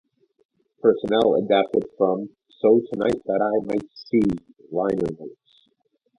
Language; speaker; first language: English; native; English